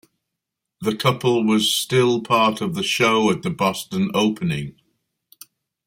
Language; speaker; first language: English; native; English